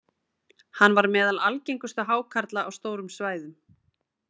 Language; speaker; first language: Icelandic; native; Icelandic